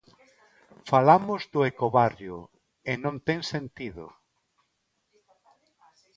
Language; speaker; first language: Galician; non-native, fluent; Spanish